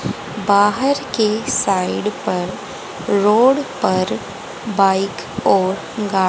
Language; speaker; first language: Hindi; native; Hindi